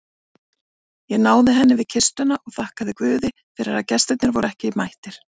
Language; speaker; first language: Icelandic; native; Icelandic